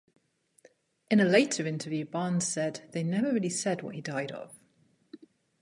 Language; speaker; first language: English; native; English